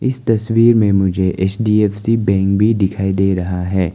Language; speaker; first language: Hindi; non-native, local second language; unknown